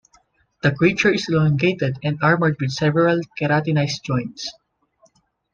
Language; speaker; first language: English; non-native, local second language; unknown